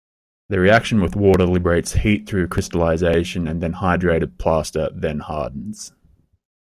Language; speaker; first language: English; native; English